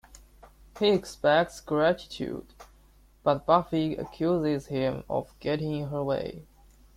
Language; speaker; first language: English; non-native, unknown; Chinese